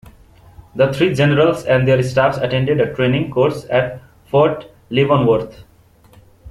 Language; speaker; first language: English; non-native, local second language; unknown